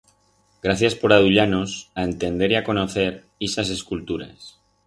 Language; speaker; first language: Aragonese; non-native, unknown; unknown